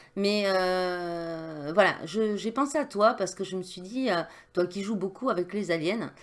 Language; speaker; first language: French; native; French